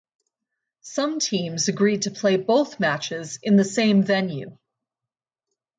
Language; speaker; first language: English; native; English